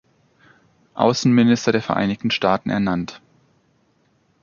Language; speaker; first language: German; native; German